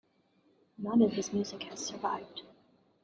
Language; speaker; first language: English; native; English